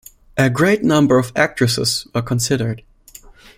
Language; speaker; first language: English; non-native, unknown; German